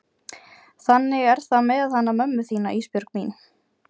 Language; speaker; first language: Icelandic; non-native, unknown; Ukrainian